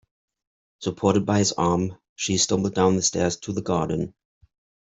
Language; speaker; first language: English; native; English